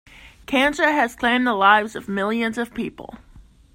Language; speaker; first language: English; native; English